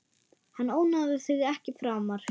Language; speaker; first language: Icelandic; non-native, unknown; German